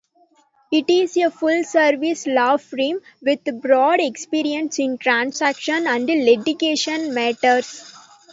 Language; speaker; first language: English; non-native, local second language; Tamil